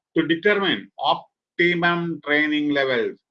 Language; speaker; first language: English; non-native, local second language; Malayalam